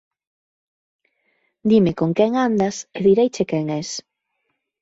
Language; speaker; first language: Galician; native; Galician